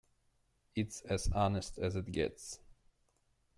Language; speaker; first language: English; non-native, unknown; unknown